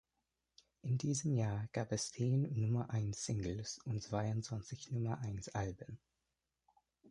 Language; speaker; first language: German; non-native, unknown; English